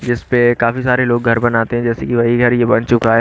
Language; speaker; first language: Hindi; native; Hindi